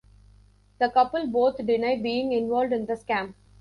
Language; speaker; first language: English; non-native, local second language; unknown